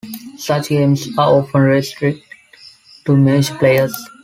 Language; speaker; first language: English; non-native, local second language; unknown